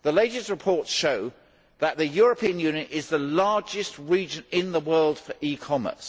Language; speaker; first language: English; native; English